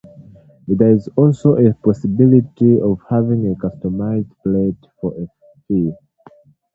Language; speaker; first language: English; native; English